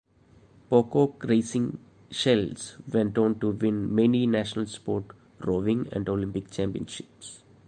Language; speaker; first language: English; non-native, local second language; Malayalam